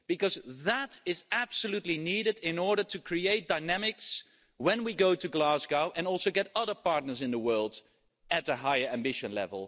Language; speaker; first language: English; non-native, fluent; Dutch